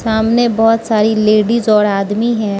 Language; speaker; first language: Hindi; non-native, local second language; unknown